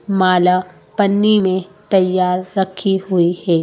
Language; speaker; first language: Hindi; native; Hindi